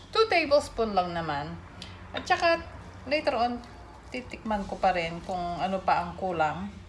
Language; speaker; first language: Filipino; non-native, local second language; Pampanga